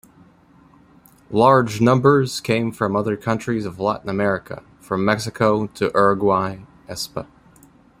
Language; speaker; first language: English; native; English